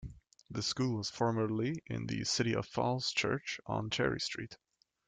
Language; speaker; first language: English; native; English